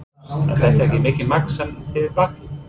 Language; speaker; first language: Icelandic; non-native, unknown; English